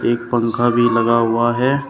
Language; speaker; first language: Hindi; native; Hindi